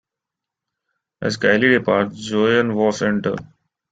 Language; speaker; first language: English; non-native, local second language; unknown